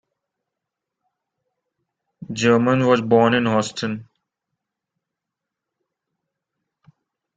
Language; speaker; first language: English; non-native, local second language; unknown